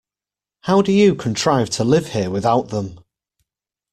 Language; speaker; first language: English; native; English